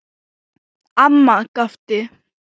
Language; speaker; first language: Icelandic; non-native, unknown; Thai